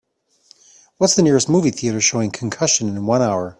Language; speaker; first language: English; native; English